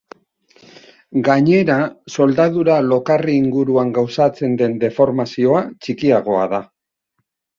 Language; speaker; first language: Basque; native; Basque